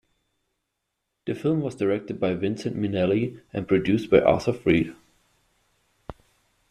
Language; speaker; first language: English; non-native, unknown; German